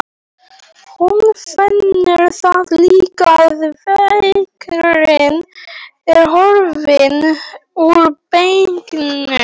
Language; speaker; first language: Icelandic; non-native, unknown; Polish